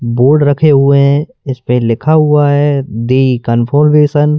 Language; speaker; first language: Hindi; native; Hindi